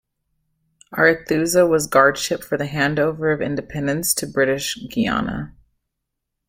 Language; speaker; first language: English; native; English